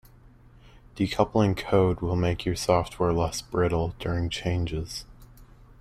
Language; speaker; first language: English; native; English